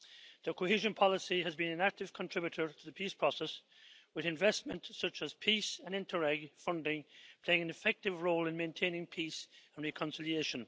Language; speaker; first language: English; native; English